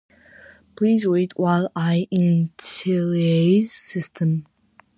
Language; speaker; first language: English; non-native, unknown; Georgian